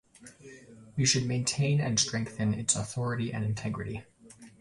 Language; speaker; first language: English; native; English